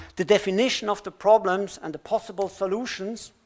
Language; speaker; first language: English; non-native, fluent; German